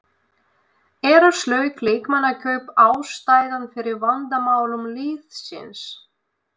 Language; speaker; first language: Icelandic; non-native, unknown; Russian